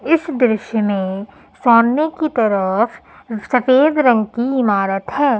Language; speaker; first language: Hindi; native; Hindi